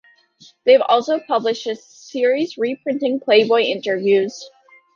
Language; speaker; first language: English; native; English